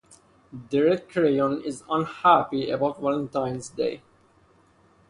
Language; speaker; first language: English; non-native, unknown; Persian